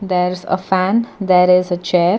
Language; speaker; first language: English; non-native, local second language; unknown